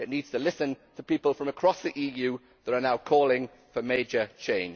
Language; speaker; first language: English; native; English